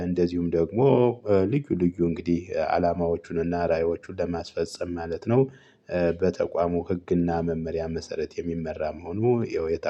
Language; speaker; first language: Amharic; native; Amharic